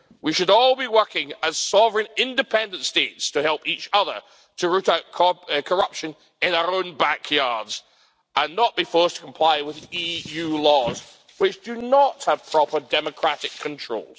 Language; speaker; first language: English; native; English